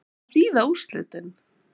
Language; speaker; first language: Icelandic; native; Icelandic